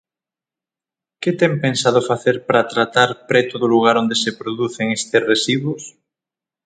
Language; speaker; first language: Galician; native; Galician